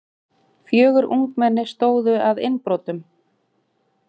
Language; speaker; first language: Icelandic; native; Icelandic